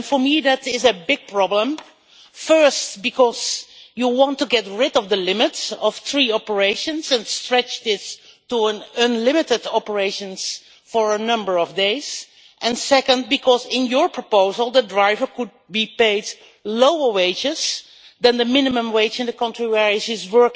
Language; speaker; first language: English; non-native, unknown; Dutch